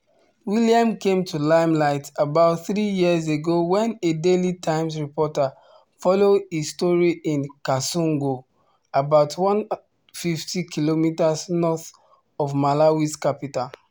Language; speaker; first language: English; non-native, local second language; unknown